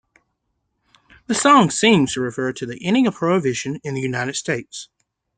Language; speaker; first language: English; native; English